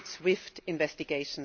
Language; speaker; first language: English; non-native, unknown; German